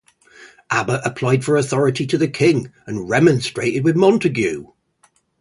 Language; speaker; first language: English; native; English